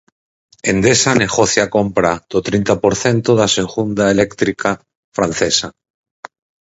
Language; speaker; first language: Galician; native; Galician